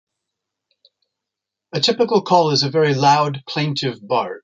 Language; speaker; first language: English; non-native, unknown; Spanish